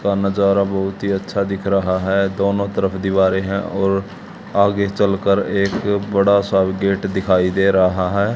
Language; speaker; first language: Hindi; native; Hindi